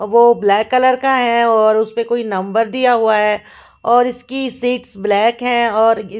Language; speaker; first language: Hindi; non-native, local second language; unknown